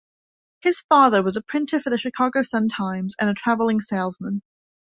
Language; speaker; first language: English; native; English